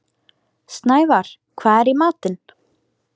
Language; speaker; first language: Icelandic; native; Icelandic